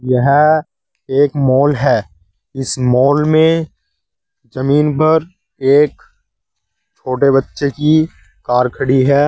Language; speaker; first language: Hindi; native; Hindi